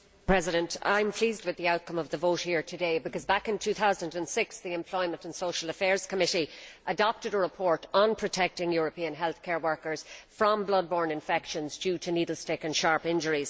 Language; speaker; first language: English; native; English